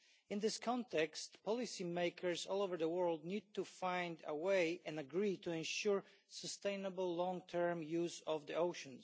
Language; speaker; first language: English; non-native, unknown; Polish